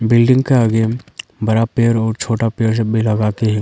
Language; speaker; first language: Hindi; non-native, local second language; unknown